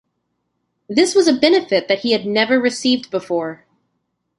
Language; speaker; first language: English; native; English